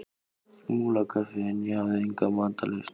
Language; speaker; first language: Icelandic; native; Icelandic